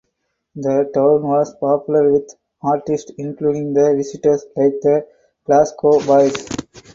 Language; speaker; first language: English; non-native, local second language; Tamil